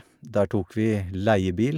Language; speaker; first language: Norwegian; native; Norwegian